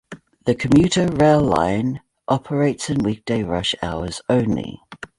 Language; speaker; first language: English; native; English